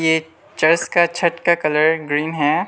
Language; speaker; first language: Hindi; non-native, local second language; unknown